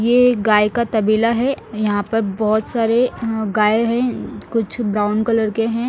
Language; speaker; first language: Hindi; non-native, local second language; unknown